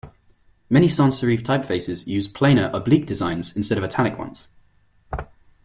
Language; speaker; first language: English; non-native, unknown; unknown